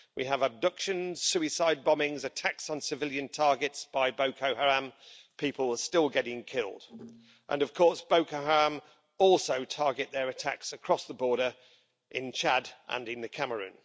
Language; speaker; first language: English; native; English